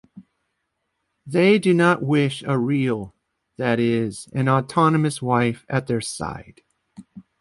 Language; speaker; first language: English; native; English